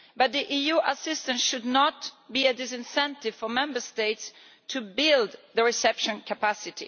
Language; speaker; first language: English; non-native, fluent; Italian